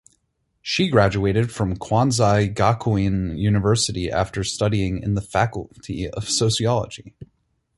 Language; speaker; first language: English; native; English